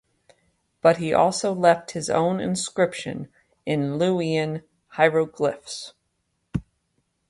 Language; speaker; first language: English; native; English